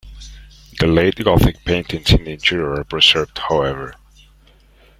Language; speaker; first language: English; non-native, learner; Spanish